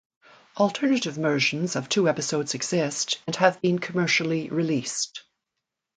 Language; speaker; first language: English; native; English